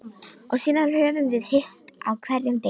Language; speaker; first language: Icelandic; non-native, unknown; Romanian